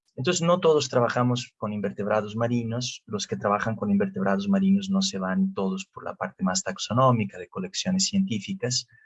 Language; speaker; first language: Spanish; non-native, related language; Portuguese